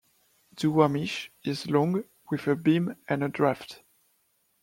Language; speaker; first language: English; non-native, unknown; French